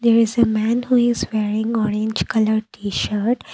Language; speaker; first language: English; non-native, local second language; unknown